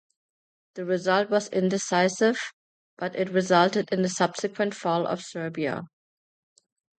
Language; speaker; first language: English; non-native, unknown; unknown